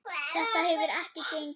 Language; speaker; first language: Icelandic; non-native, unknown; German